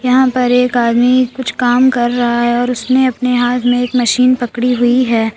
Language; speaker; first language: Hindi; native; Hindi